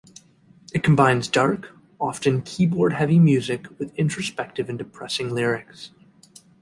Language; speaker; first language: English; native; English